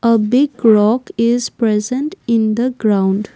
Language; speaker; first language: English; non-native, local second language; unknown